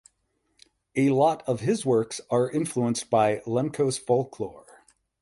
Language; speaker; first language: English; native; English